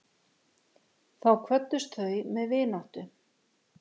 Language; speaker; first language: Icelandic; native; Icelandic